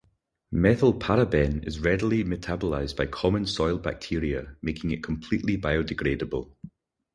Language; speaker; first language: English; native; English